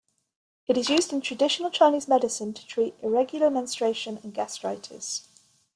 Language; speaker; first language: English; native; English